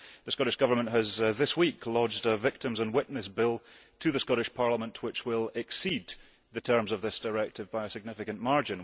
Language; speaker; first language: English; early bilingual, heritage; English